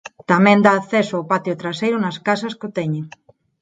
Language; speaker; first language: Galician; non-native, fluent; Spanish